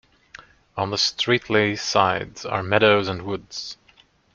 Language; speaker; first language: English; non-native, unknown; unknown